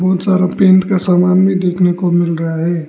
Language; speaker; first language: Hindi; non-native, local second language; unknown